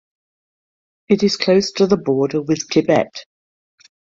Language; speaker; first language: English; native; English